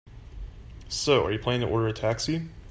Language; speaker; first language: English; native; English